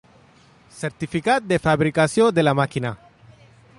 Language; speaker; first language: Catalan; non-native, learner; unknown